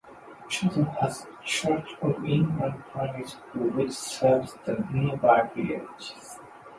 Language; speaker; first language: English; non-native, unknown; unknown